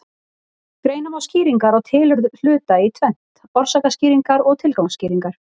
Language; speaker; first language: Icelandic; native; Icelandic